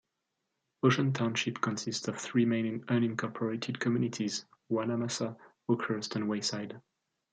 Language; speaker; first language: English; non-native, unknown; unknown